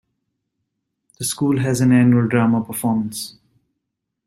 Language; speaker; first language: English; native; English